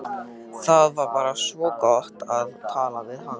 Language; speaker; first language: Icelandic; native; Icelandic